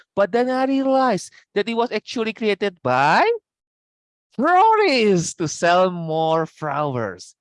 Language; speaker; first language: English; non-native, fluent; Indonesian